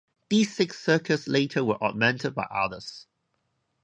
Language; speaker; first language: English; non-native, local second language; Cantonese